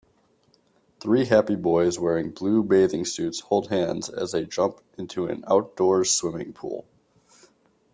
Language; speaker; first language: English; native; English